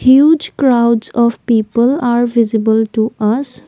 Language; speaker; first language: English; non-native, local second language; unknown